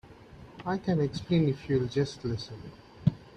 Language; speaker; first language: English; non-native, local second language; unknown